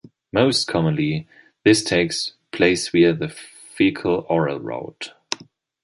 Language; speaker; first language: English; non-native, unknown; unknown